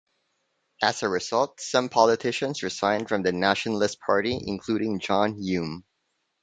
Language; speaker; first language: English; non-native, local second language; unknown